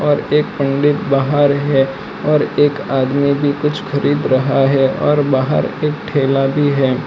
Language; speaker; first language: Hindi; non-native, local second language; Gujarati